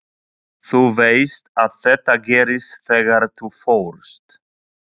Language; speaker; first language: Icelandic; non-native, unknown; Polish